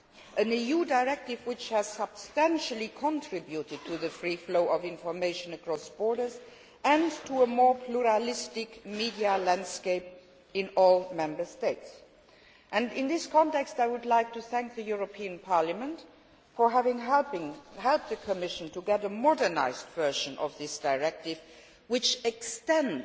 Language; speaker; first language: English; non-native, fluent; Luxembourgish